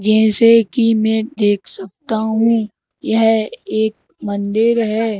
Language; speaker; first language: Hindi; native; Hindi